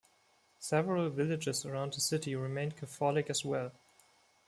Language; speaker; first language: English; non-native, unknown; German